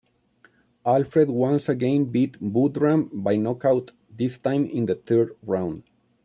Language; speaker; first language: English; non-native, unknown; Spanish